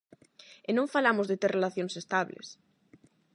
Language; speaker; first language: Galician; non-native, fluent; Spanish